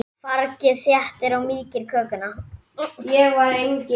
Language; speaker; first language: Icelandic; native; Icelandic